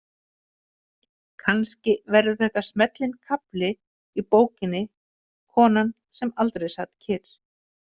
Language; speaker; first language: Icelandic; native; Icelandic